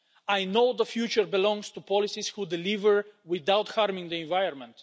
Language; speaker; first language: English; non-native, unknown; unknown